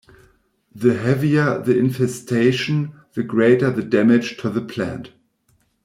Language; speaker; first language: English; non-native, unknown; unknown